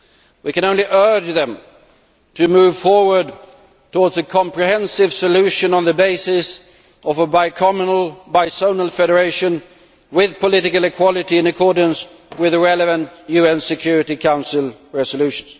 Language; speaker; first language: English; non-native, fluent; Swedish